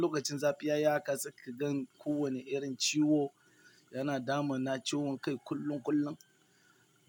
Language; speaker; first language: Hausa; non-native, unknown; Yoruba